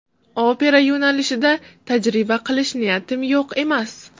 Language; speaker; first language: Uzbek; non-native, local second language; Russian